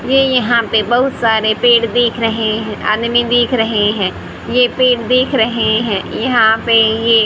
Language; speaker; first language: Hindi; native; Hindi